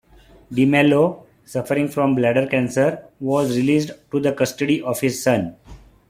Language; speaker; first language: English; non-native, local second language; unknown